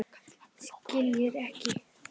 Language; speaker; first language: Icelandic; native; Icelandic